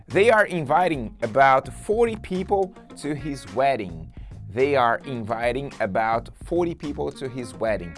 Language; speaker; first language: English; non-native, fluent; Portuguese